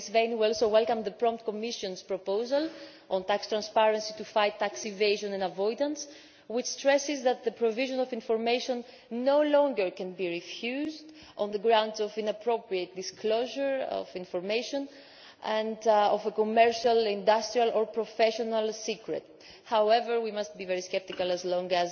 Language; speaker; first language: English; non-native, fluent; Greek